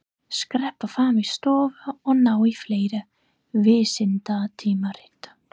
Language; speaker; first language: Icelandic; non-native, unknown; English